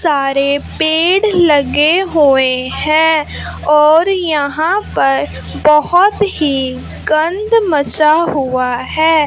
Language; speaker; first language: Hindi; non-native, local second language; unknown